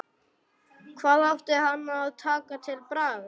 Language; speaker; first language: Icelandic; non-native, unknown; German